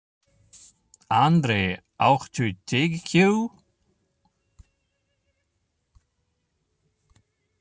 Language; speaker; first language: Icelandic; non-native, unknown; German